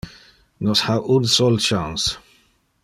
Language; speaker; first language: Interlingua; non-native, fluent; Dutch